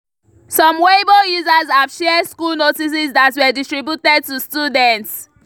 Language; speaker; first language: English; non-native, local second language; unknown